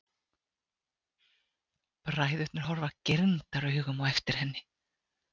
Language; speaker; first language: Icelandic; native; Icelandic